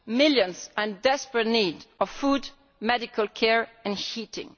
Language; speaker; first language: English; non-native, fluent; Italian